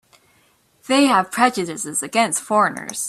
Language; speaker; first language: English; native; English